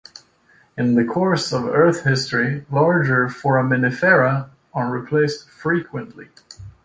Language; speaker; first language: English; native; English